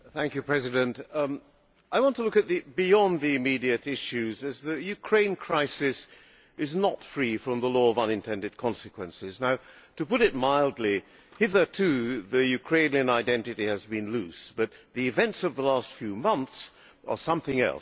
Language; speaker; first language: English; non-native, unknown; Hungarian